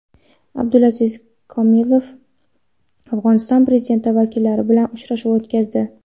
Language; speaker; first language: Uzbek; non-native, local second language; Kara-Kalpak